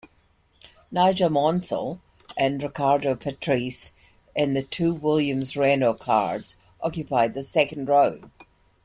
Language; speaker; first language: English; native; English